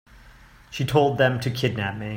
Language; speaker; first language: English; native; English